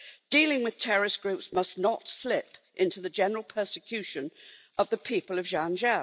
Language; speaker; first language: English; native; English